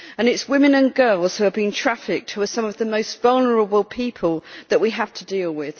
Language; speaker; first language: English; native; English